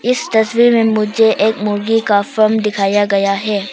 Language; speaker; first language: Hindi; non-native, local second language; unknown